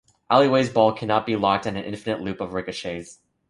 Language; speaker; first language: English; native; English